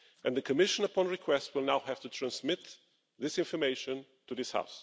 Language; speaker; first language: English; non-native, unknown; Romanian